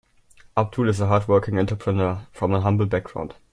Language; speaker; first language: English; non-native, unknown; German